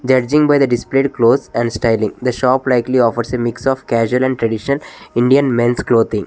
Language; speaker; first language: English; non-native, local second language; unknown